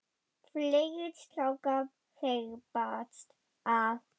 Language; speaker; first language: Icelandic; non-native, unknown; German